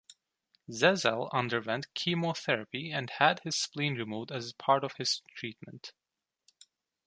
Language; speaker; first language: English; non-native, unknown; Turkish